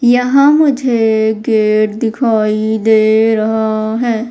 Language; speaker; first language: Hindi; native; Hindi